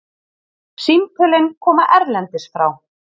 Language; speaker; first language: Icelandic; native; Icelandic